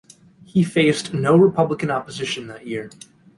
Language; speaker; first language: English; native; English